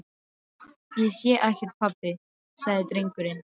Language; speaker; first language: Icelandic; non-native, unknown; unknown